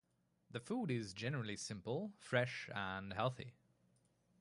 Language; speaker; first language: English; native; English